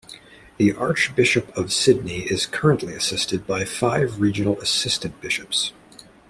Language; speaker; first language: English; native; English